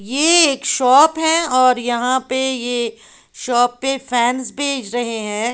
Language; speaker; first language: Hindi; native; Hindi